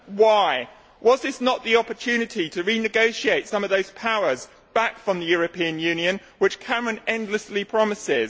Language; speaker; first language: English; native; English